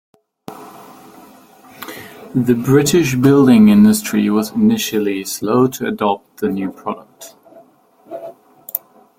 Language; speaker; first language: English; non-native, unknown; German